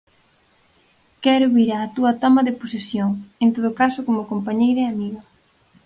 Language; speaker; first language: Galician; native; Galician